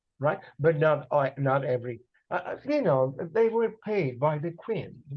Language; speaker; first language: English; non-native, fluent; Spanish